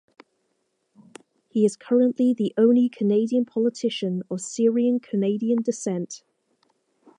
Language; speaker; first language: English; native; English